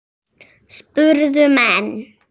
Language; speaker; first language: Icelandic; native; Icelandic